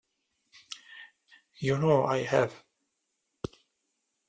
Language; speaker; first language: English; native; English